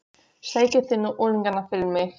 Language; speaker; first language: Icelandic; non-native, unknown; Polish